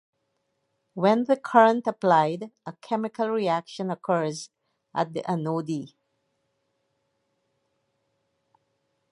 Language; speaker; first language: English; native; English